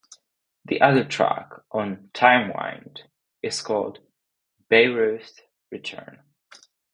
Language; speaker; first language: English; non-native, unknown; Czech